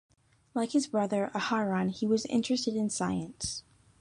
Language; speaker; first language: English; native; English